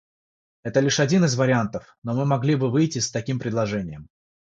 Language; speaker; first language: Russian; non-native, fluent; Georgian